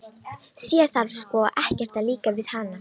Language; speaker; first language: Icelandic; non-native, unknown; Romanian